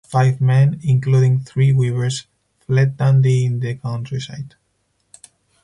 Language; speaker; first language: English; non-native, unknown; Spanish